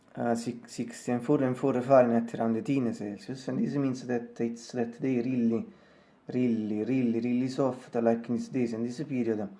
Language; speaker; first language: English; non-native, fluent; Italian